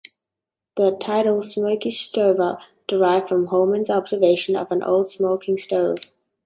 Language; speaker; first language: English; native; English